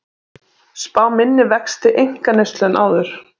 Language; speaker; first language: Icelandic; native; Icelandic